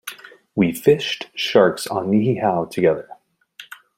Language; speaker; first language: English; native; English